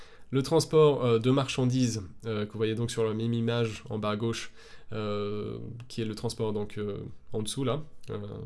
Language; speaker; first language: French; native; French